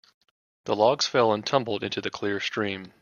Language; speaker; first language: English; native; English